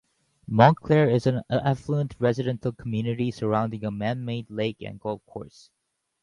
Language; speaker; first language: English; native; English